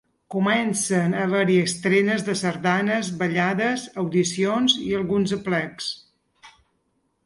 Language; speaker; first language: Catalan; native; Catalan